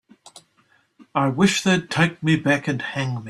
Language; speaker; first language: English; native; English